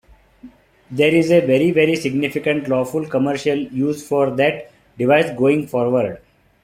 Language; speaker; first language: English; non-native, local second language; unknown